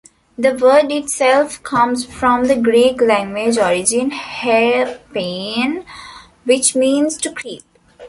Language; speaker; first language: English; non-native, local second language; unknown